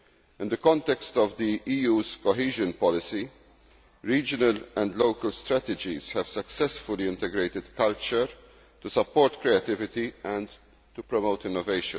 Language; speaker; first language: English; non-native, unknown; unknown